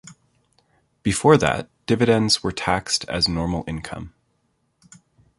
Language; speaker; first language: English; native; English